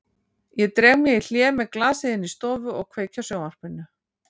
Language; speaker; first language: Icelandic; native; Icelandic